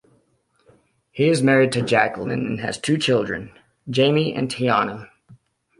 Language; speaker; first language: English; native; English